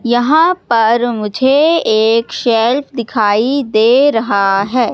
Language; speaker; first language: Hindi; native; Hindi